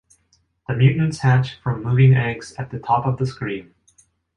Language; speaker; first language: English; non-native, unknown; Japanese